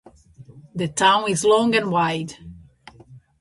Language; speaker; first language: English; non-native, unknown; Portuguese